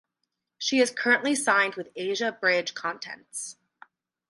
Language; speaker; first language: English; native; English